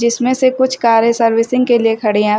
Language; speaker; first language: Hindi; native; Hindi